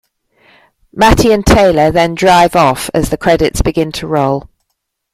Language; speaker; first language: English; native; English